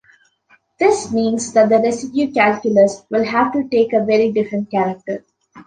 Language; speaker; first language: English; non-native, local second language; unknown